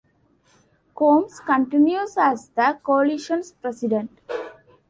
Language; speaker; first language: English; non-native, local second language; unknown